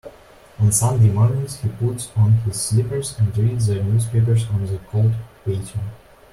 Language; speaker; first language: English; non-native, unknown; Russian